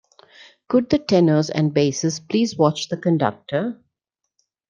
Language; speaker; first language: English; non-native, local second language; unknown